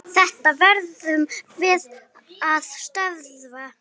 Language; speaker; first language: Icelandic; native; Icelandic